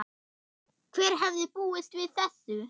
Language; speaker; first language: Icelandic; non-native, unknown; German